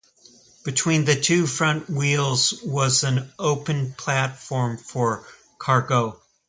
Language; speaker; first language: English; native; English